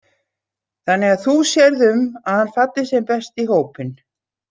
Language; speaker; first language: Icelandic; native; Icelandic